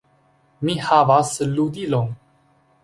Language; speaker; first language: Esperanto; non-native, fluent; Chinese